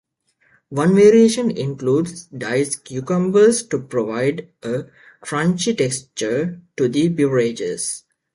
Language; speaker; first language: English; native; English